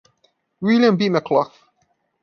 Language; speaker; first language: English; non-native, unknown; Portuguese